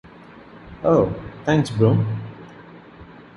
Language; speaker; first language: English; non-native, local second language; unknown